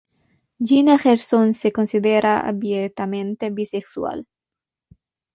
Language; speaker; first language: Spanish; non-native, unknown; Bangla